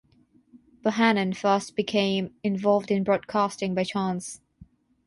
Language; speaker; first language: English; non-native, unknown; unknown